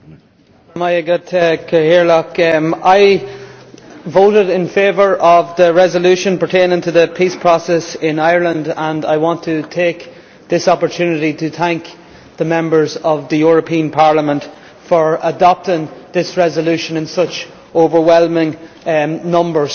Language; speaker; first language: English; native; English